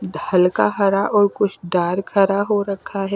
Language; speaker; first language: Hindi; native; Hindi